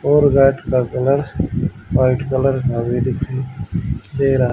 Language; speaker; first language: Hindi; native; Hindi